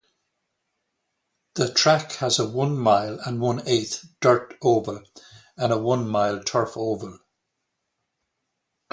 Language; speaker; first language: English; native; English